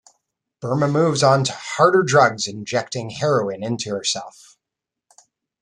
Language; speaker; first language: English; native; English